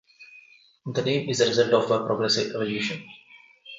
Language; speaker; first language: English; non-native, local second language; Telugu